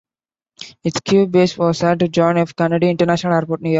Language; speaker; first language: English; non-native, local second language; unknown